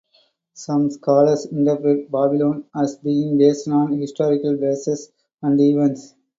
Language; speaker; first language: English; non-native, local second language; Tamil